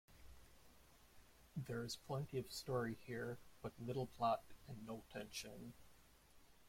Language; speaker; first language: English; native; English